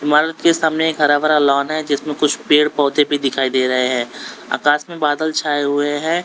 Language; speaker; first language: Hindi; native; Hindi